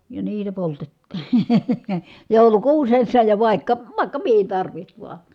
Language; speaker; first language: Finnish; native; Finnish